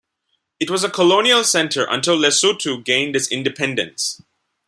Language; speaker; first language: English; non-native, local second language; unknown